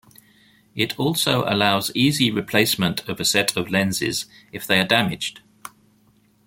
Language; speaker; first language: English; native; English